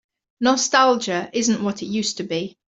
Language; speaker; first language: English; native; English